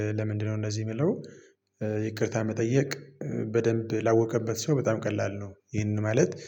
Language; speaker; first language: Amharic; non-native, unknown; Tigrinya